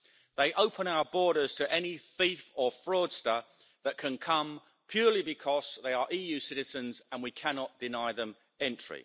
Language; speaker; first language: English; native; English